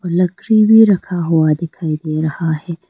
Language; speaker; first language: Hindi; non-native, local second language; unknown